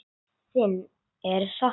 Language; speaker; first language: Icelandic; non-native, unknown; English